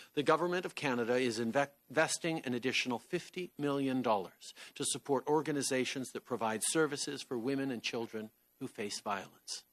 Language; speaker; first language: English; early bilingual, other home language; French